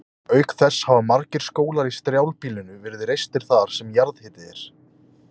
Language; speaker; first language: Icelandic; native; Icelandic